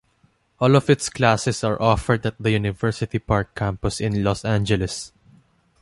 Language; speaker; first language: English; non-native, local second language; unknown